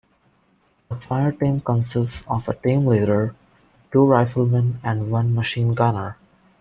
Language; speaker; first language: English; non-native, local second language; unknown